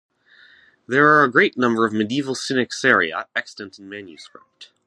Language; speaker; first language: English; native; English